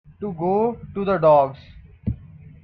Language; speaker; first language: English; non-native, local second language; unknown